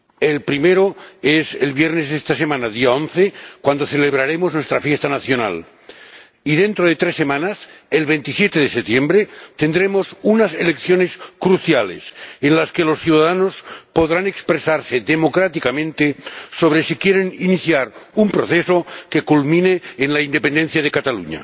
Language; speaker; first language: Spanish; non-native, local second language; Catalan